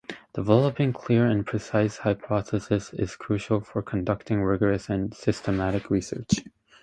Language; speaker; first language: English; native; English